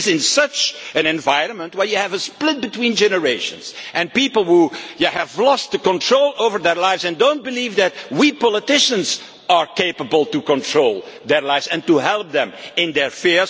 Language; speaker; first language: English; non-native, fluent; Dutch